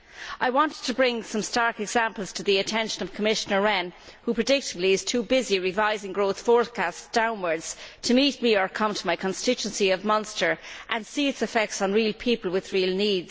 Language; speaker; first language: English; native; English